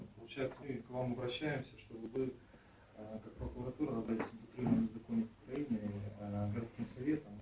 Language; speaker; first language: Ukrainian; non-native, local second language; Russian